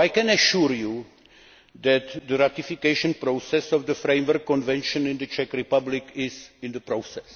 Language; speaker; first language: English; non-native, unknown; Czech